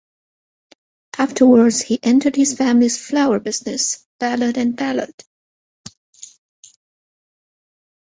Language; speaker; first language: English; non-native, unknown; Chinese